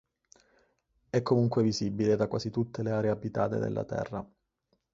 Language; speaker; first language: Italian; native; Italian